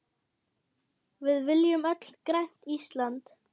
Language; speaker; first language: Icelandic; non-native, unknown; German